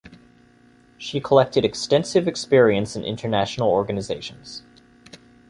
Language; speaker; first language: English; native; English